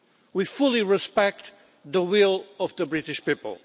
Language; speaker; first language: English; non-native, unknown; Portuguese